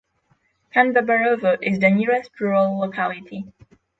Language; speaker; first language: English; non-native, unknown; Polish